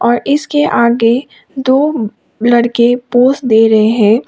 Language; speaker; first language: Hindi; non-native, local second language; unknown